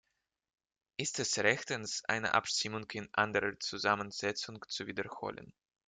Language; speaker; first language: German; non-native, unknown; Russian